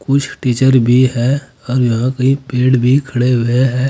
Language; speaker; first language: Hindi; native; Hindi